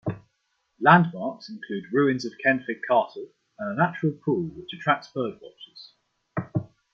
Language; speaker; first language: English; non-native, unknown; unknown